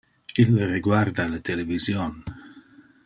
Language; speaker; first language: Interlingua; non-native, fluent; Dutch